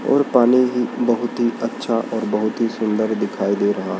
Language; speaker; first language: Hindi; native; Hindi